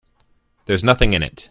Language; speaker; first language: English; native; English